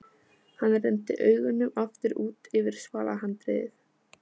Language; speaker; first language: Icelandic; non-native, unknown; Polish